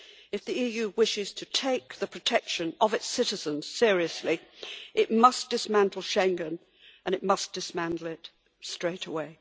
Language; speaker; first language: English; native; English